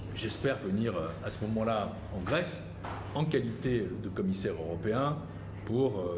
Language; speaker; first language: French; native; French